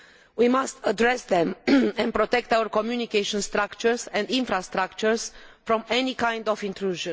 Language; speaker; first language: English; non-native, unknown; Romanian